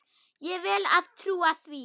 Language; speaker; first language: Icelandic; non-native, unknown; German